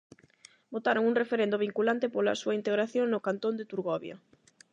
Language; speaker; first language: Galician; non-native, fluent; Spanish